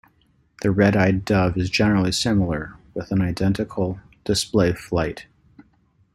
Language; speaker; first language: English; native; English